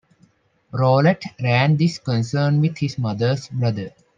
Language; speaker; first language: English; non-native, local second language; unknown